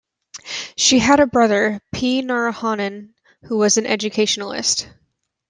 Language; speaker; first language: English; native; English